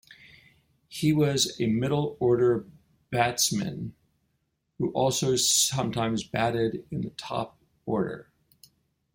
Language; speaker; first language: English; native; English